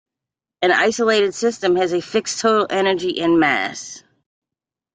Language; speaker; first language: English; native; English